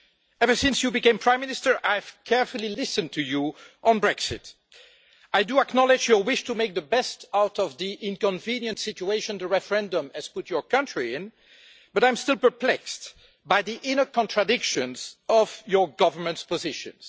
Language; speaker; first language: English; non-native, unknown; French